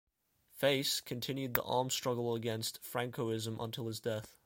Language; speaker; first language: English; native; English